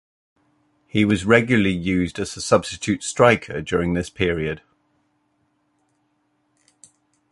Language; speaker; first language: English; native; English